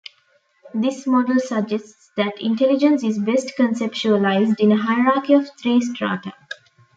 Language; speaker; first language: English; non-native, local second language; Tamil